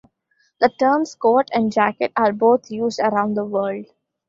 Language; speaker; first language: English; non-native, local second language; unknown